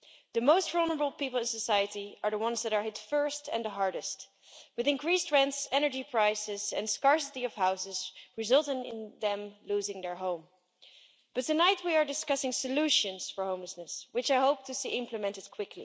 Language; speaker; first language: English; non-native, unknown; Dutch